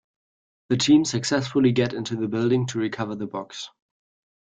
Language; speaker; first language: English; non-native, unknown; German